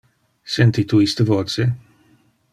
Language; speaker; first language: Interlingua; non-native, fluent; Dutch